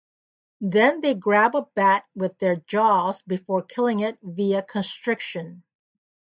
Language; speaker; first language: English; native; English